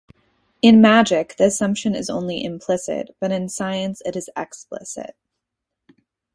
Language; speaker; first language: English; native; English